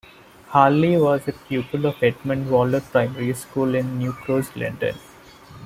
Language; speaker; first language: English; non-native, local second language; Malayalam